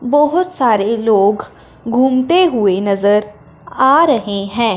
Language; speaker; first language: Hindi; non-native, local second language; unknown